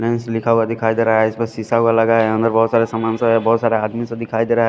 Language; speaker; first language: Hindi; non-native, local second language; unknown